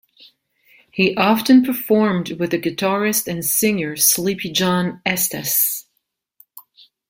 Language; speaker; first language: English; non-native, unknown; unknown